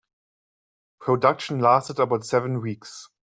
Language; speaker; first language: English; non-native, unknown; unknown